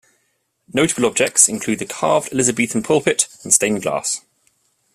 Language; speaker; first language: English; native; English